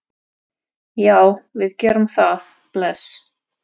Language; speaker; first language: Icelandic; non-native, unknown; Russian